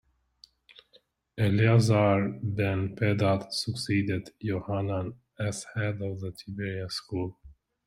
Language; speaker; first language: English; native; English